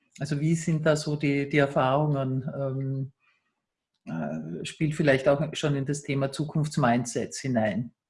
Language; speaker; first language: German; native; German